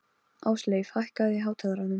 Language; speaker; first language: Icelandic; non-native, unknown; Polish